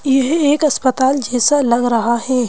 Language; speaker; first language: Hindi; native; Hindi